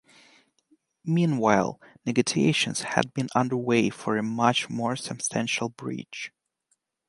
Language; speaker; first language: English; non-native, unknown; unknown